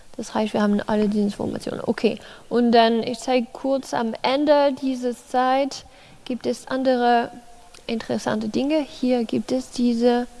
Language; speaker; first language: German; non-native, fluent; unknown